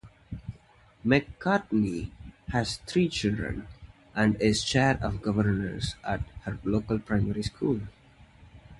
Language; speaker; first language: English; non-native, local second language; Tamil